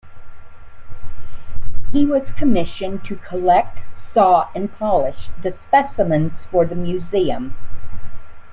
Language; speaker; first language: English; native; English